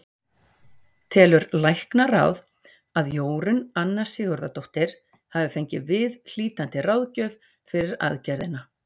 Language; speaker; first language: Icelandic; native; Icelandic